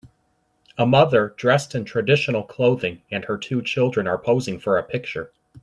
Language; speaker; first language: English; native; English